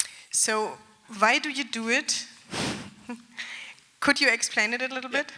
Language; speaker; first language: English; non-native, fluent; German